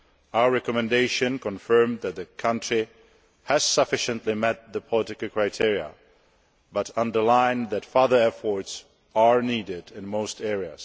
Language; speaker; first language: English; non-native, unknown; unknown